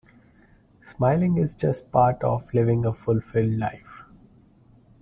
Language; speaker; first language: English; non-native, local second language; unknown